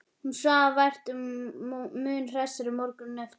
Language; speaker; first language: Icelandic; native; Icelandic